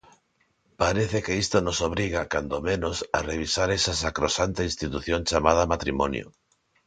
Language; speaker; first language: Galician; non-native, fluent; Spanish